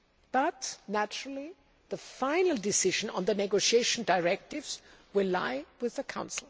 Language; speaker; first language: English; non-native, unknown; German